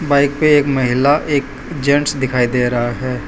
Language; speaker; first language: Hindi; non-native, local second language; Gujarati